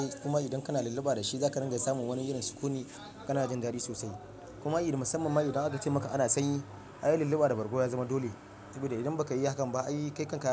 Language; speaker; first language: Hausa; non-native, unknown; Yoruba